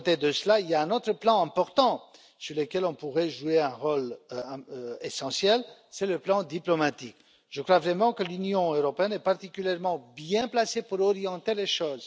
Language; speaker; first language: French; non-native, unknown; Romanian